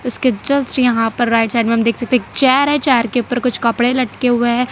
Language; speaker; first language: Hindi; non-native, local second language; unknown